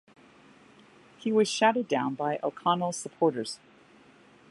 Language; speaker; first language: English; native; English